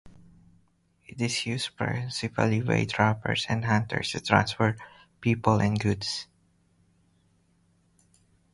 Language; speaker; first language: English; non-native, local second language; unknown